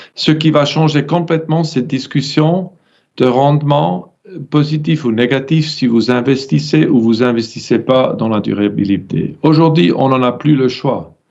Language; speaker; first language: French; non-native, fluent; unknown